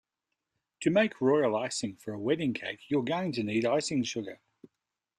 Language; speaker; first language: English; native; English